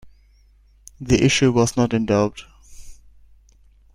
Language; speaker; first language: English; non-native, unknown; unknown